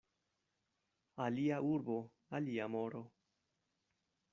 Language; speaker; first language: Esperanto; non-native, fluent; Spanish